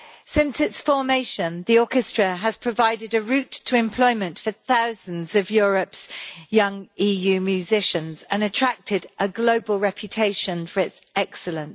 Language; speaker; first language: English; native; English